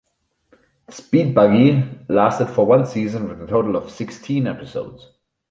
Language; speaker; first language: English; non-native, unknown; German